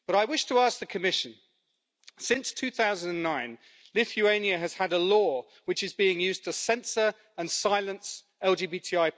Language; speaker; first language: English; native; English